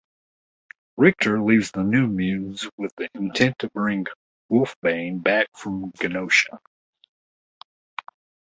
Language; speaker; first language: English; native; English